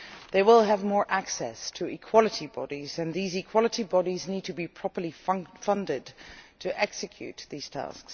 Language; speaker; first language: English; non-native, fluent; Dutch